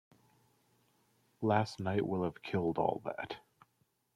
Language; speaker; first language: English; native; English